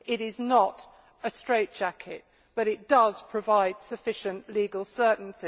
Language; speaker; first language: English; native; English